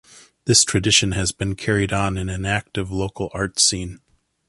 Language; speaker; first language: English; native; English